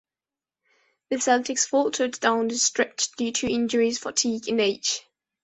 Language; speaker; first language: English; non-native, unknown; Spanish